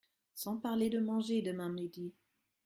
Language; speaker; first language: French; non-native, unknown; German